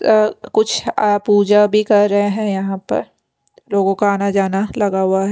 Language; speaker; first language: Hindi; non-native, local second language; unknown